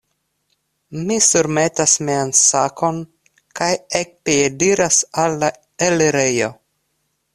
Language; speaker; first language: Esperanto; non-native, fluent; Russian